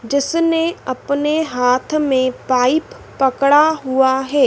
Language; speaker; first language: Hindi; native; Hindi